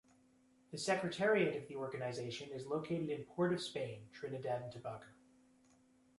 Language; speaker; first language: English; native; English